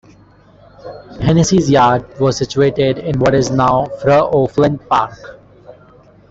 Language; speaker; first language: English; non-native, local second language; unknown